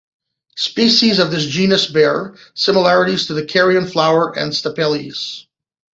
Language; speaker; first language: English; non-native, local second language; French